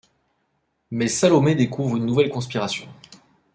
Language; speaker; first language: French; native; French